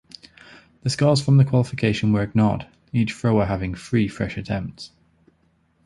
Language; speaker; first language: English; native; English